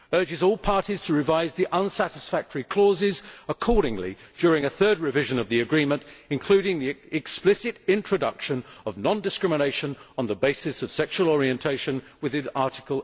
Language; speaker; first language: English; native; English